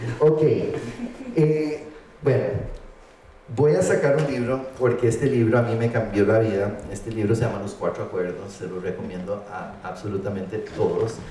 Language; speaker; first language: Spanish; early bilingual, heritage; Spanish